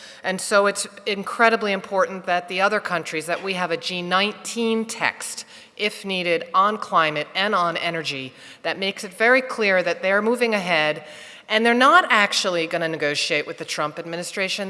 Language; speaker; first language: English; native; English